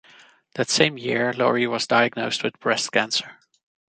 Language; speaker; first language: English; non-native, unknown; Dutch